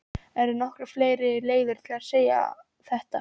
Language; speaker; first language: Icelandic; non-native, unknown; Polish